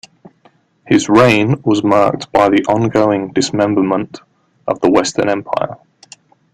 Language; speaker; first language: English; native; English